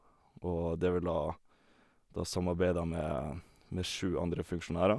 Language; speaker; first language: Norwegian; native; Norwegian